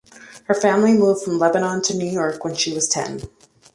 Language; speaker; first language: English; native; English